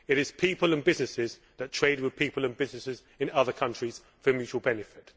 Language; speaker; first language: English; native; English